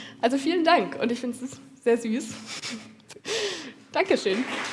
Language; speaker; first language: German; native; German